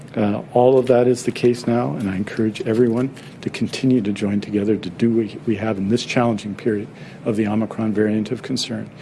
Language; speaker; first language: English; native; English